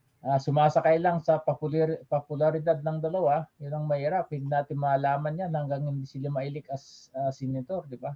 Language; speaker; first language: Filipino; non-native, local second language; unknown